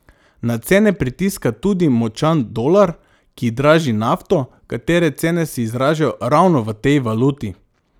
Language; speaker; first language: Slovenian; non-native, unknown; Macedonian